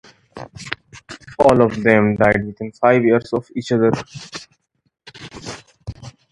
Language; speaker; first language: English; non-native, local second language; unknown